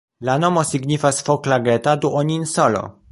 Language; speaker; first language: Esperanto; non-native, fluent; Polish